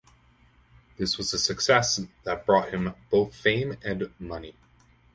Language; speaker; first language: English; native; English